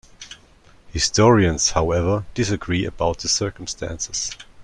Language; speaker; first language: English; non-native, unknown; German